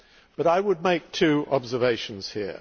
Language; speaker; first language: English; native; English